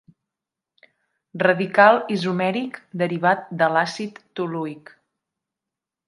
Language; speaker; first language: Catalan; native; Catalan